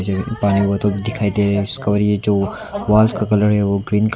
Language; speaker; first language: Hindi; non-native, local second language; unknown